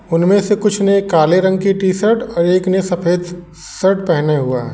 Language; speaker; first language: Hindi; native; Hindi